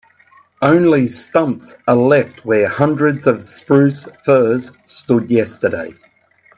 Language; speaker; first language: English; native; English